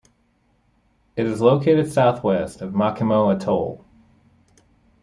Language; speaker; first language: English; native; English